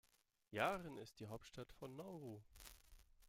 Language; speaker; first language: German; native; German